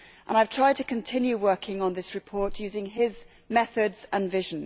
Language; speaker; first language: English; native; English